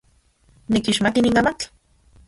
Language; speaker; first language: Central Puebla Nahuatl; non-native, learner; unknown